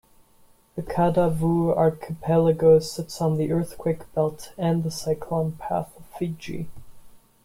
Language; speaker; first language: English; non-native, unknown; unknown